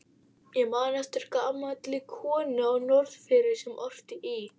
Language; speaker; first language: Icelandic; native; Icelandic